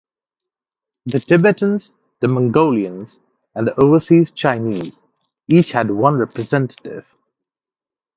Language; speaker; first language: English; non-native, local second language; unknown